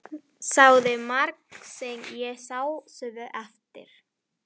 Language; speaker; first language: Icelandic; non-native, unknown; Spanish